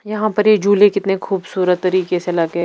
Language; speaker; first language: Hindi; non-native, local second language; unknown